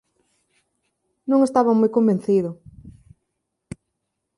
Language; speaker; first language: Galician; native; Galician